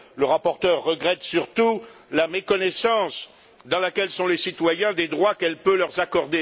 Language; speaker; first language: French; native; French